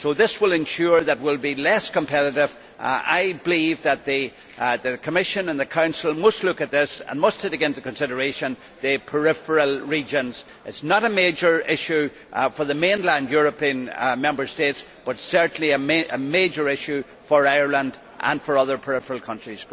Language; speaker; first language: English; native; English